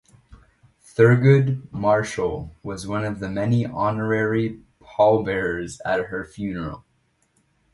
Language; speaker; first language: English; native; English